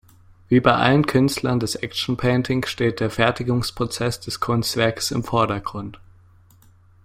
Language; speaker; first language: German; native; German